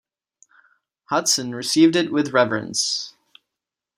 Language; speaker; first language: English; non-native, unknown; Czech